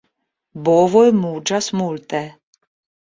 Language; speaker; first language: Esperanto; non-native, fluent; Russian